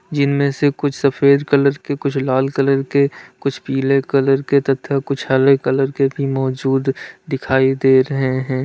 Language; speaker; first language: Hindi; native; Hindi